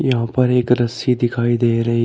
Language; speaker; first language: Hindi; native; Hindi